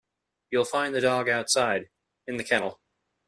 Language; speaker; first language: English; native; English